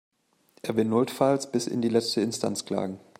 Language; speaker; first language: German; native; German